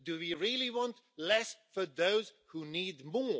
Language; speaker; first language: English; non-native, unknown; Swedish